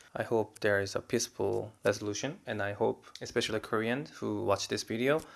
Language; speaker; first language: English; non-native, fluent; Korean